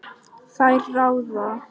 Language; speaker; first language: Icelandic; non-native, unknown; Polish